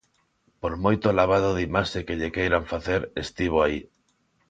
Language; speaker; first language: Galician; non-native, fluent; Spanish